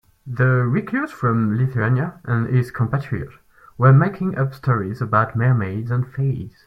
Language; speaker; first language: English; non-native, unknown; French